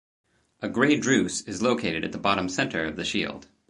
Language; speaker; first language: English; native; English